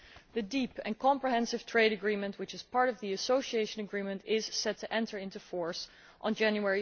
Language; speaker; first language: English; non-native, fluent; Dutch